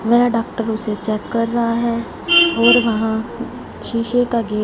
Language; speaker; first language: Hindi; non-native, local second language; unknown